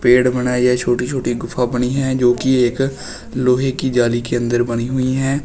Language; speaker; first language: Hindi; native; Hindi